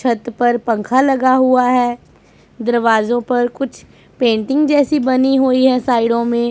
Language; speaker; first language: Hindi; non-native, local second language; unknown